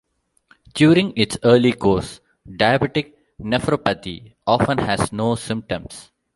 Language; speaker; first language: English; non-native, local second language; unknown